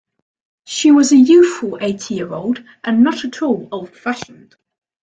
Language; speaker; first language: English; native; English